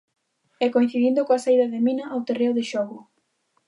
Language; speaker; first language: Galician; native; Galician